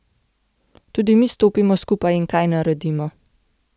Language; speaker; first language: Slovenian; native; Slovenian